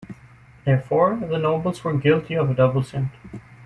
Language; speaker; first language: English; native; English